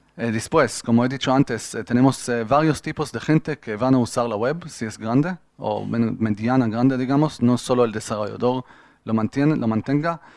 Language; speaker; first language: Spanish; non-native, fluent; Hebrew